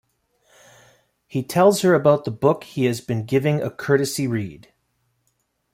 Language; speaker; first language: English; native; English